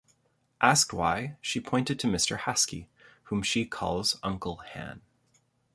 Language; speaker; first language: English; native; English